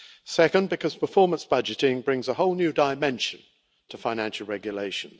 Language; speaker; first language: English; native; English